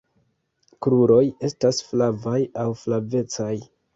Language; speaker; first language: Esperanto; non-native, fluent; Kinyarwanda